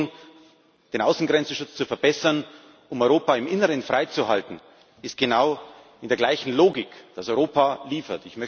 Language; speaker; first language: German; native; German